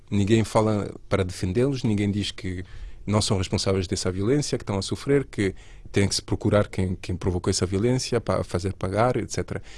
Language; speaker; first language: Portuguese; non-native, related language; Spanish